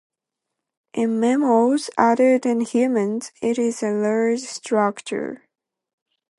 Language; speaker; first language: English; non-native, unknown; Japanese